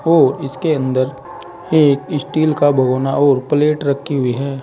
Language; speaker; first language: Hindi; native; Hindi